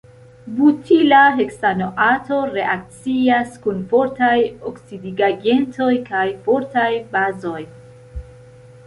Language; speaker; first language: Esperanto; non-native, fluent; Central Kurdish